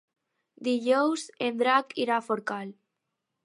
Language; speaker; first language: Catalan; non-native, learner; Spanish